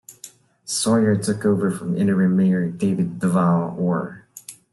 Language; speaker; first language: English; non-native, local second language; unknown